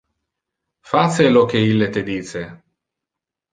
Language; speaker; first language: Interlingua; non-native, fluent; Italian